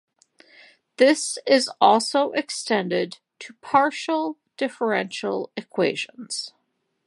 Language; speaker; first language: English; native; English